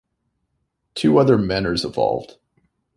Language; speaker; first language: English; native; English